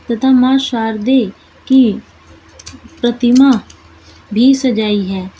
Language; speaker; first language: Hindi; native; Hindi